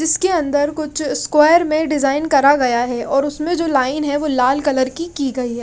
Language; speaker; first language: Hindi; native; Hindi